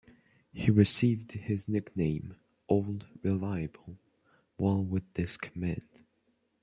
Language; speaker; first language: English; non-native, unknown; French